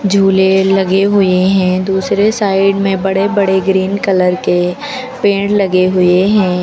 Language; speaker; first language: Hindi; native; Hindi